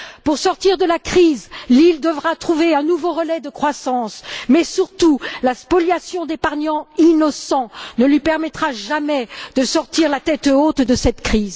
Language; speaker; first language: French; native; French